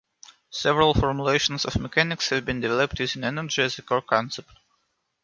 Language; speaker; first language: English; non-native, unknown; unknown